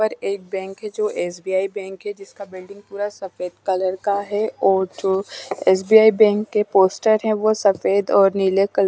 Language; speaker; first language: Hindi; non-native, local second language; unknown